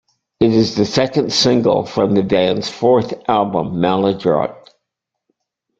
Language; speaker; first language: English; native; English